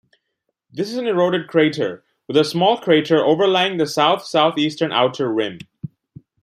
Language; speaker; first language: English; non-native, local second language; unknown